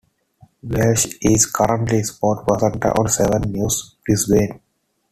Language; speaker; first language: English; non-native, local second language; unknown